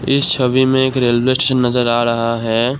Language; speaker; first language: Hindi; non-native, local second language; Assamese